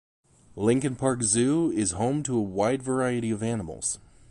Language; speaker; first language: English; native; English